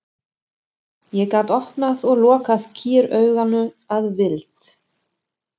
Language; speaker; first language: Icelandic; non-native, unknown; German